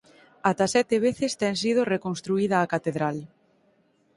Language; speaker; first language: Galician; native; Galician